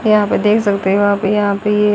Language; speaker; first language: Hindi; native; Hindi